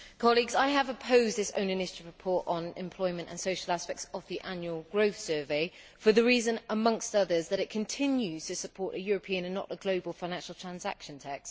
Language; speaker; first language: English; native; English